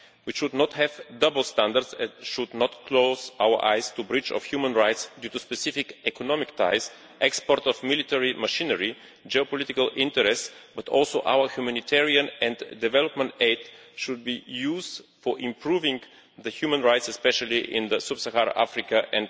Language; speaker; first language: English; non-native, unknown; Bulgarian